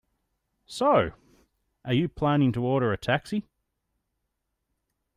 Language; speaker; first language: English; native; English